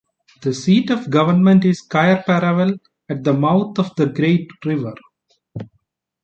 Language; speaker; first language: English; non-native, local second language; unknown